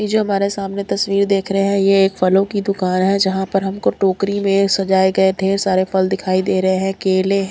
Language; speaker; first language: Hindi; non-native, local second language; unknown